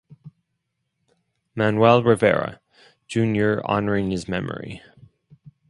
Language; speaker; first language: English; non-native, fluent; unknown